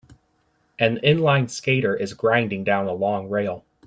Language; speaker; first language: English; native; English